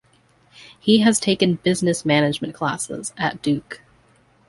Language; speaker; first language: English; native; English